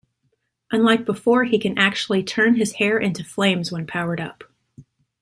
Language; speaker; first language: English; native; English